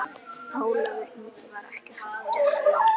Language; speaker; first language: Icelandic; native; Icelandic